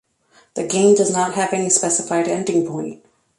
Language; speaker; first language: English; native; English